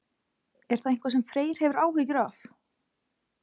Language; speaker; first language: Icelandic; native; Icelandic